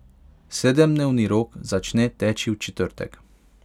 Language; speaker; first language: Slovenian; non-native, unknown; Hungarian